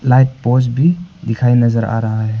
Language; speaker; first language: Hindi; non-native, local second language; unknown